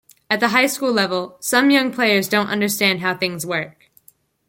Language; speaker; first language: English; native; English